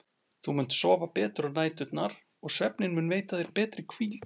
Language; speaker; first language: Icelandic; native; Icelandic